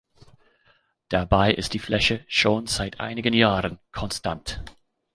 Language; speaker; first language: German; non-native, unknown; English